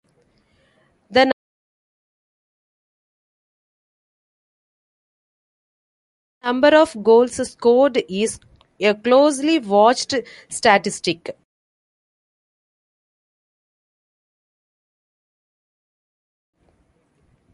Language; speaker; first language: English; non-native, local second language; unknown